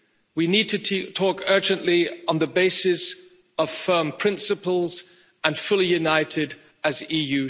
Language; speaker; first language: English; non-native, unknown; German